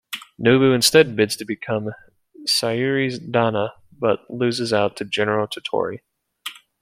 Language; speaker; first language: English; native; English